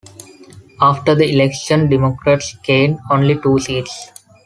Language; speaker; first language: English; non-native, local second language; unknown